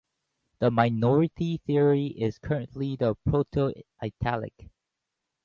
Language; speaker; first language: English; native; English